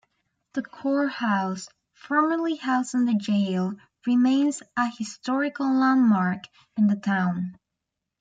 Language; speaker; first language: English; native; English